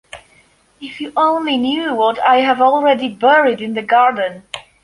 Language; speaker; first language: English; non-native, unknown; Polish